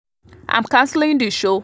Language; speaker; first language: English; non-native, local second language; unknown